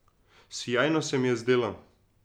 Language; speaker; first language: Slovenian; native; Slovenian